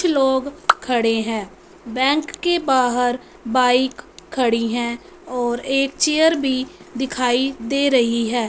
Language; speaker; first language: Hindi; non-native, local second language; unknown